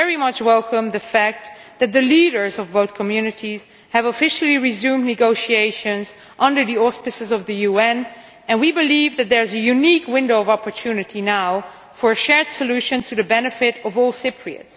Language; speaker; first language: English; non-native, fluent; Dutch